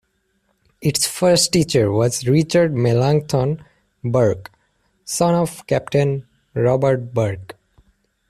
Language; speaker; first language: English; native; English